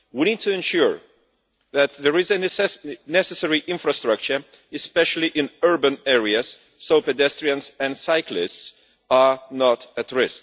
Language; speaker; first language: English; non-native, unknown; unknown